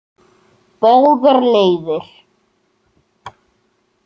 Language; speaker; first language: Icelandic; native; Icelandic